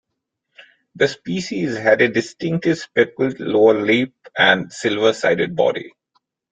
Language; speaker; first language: English; non-native, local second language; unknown